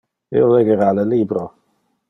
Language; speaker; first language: Interlingua; non-native, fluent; Dutch